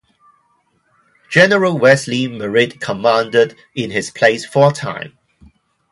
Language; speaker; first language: English; non-native, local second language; Cantonese